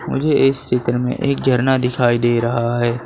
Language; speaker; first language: Hindi; non-native, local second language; Gujarati